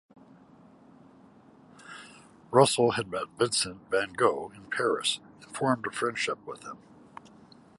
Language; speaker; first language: English; native; English